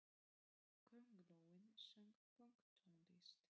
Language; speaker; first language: Icelandic; non-native, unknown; Polish